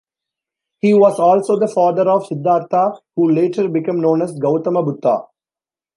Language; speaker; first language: English; non-native, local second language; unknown